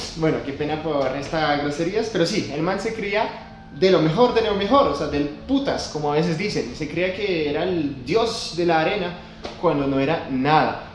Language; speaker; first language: Spanish; non-native, fluent; French